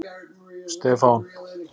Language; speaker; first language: Icelandic; native; Icelandic